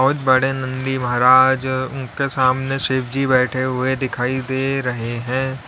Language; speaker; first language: Hindi; native; Hindi